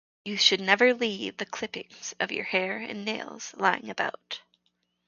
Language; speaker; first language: English; native; English